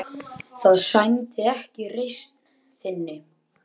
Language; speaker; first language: Icelandic; native; Icelandic